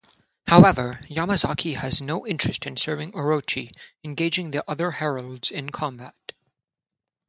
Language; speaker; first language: English; non-native, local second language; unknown